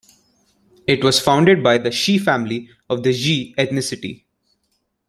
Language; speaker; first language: English; non-native, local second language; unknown